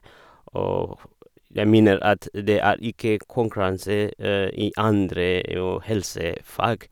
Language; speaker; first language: Norwegian; non-native, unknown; Oromo